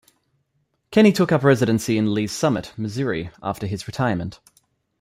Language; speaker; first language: English; native; English